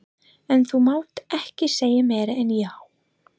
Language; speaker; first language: Icelandic; non-native, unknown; English